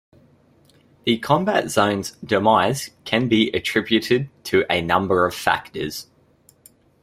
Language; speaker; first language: English; native; English